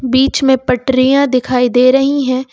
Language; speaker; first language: Hindi; native; Hindi